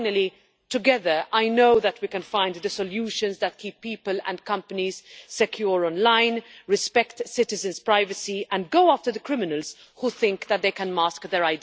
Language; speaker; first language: English; non-native, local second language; Maltese